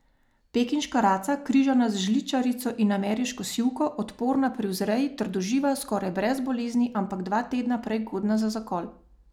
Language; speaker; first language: Slovenian; native; Slovenian